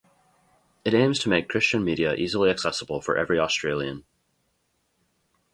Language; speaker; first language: English; native; English